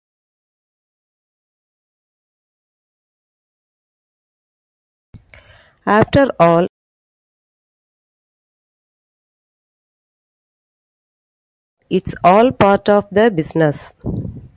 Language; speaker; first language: English; non-native, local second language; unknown